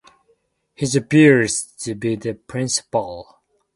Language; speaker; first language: English; non-native, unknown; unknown